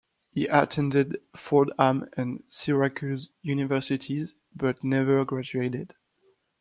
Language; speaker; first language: English; non-native, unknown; French